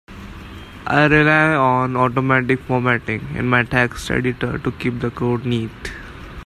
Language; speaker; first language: English; non-native, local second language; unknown